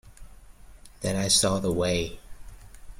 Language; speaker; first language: English; native; English